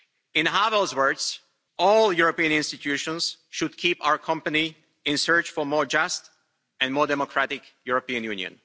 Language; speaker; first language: English; non-native, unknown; Slovak